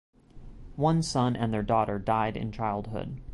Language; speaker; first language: English; native; English